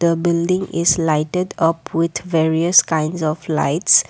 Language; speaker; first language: English; non-native, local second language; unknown